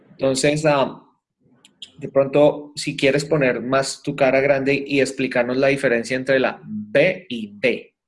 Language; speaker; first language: Spanish; native; Spanish